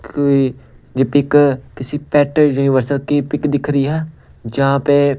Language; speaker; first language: Hindi; non-native, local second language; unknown